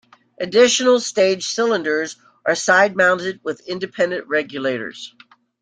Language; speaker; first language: English; native; English